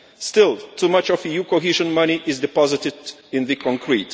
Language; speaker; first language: English; non-native, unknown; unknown